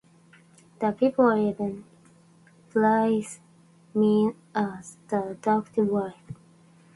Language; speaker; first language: English; non-native, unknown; Japanese